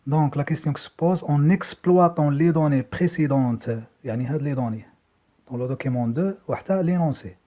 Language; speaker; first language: French; non-native, local second language; Arabic